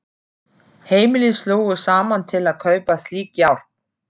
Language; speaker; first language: Icelandic; non-native, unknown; German